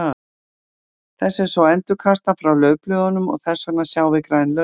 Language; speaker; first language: Icelandic; native; Icelandic